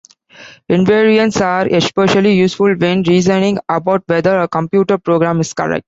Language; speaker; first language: English; non-native, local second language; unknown